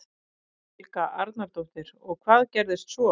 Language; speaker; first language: Icelandic; native; Icelandic